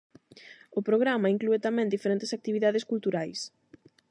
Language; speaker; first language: Galician; non-native, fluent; Spanish